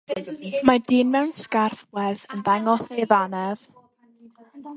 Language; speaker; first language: Welsh; native; Welsh